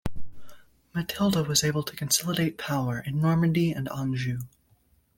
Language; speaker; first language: English; native; English